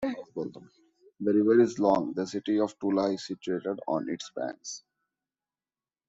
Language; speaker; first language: English; non-native, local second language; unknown